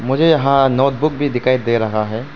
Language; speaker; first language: Hindi; non-native, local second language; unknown